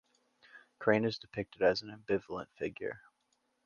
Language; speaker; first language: English; native; English